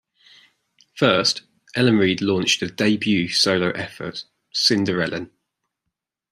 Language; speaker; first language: English; native; English